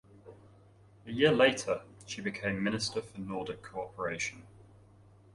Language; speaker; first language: English; native; English